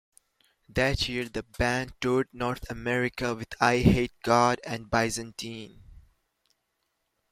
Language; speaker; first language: English; native; English